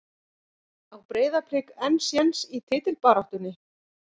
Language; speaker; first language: Icelandic; native; Icelandic